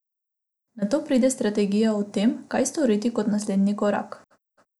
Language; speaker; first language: Slovenian; non-native, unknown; Macedonian